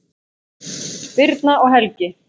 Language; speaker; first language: Icelandic; native; Icelandic